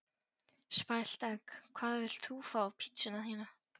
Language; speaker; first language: Icelandic; non-native, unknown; Polish